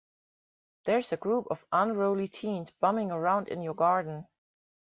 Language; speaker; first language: English; non-native, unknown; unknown